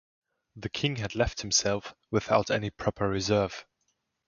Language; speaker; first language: English; non-native, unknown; German